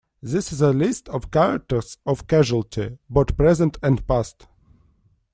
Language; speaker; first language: English; non-native, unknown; Russian